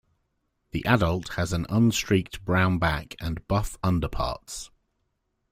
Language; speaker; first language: English; native; English